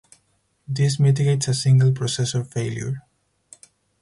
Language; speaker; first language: English; non-native, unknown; Spanish